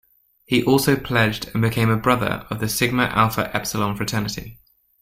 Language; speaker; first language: English; native; English